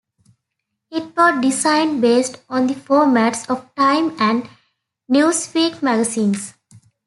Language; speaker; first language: English; native; English